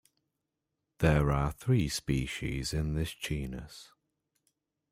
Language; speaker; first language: English; native; English